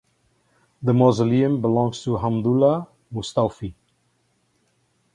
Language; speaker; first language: English; native; English